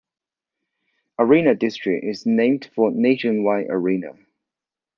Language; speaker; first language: English; non-native, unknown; Chinese